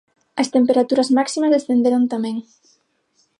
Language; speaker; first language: Galician; non-native, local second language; Spanish